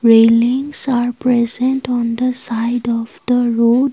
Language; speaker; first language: English; non-native, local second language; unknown